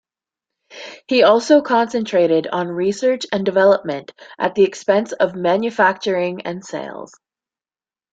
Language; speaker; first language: English; native; English